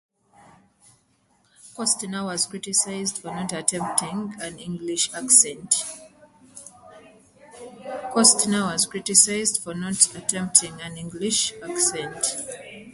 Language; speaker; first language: English; native; English